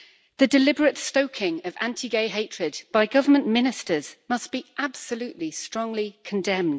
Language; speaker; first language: English; native; English